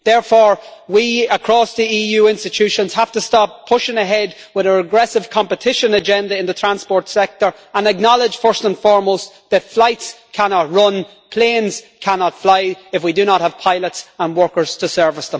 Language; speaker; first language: English; native; English